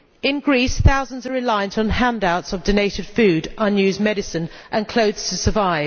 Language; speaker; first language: English; native; English